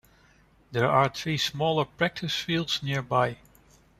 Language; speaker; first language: English; non-native, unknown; Dutch